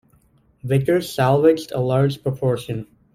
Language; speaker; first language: English; native; English